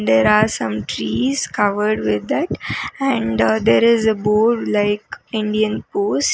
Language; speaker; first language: English; non-native, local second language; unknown